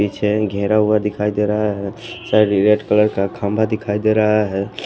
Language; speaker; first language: Hindi; non-native, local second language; Bhojpuri